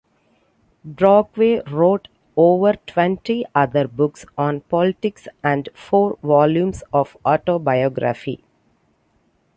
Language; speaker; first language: English; non-native, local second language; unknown